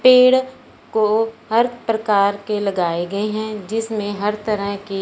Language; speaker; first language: Hindi; non-native, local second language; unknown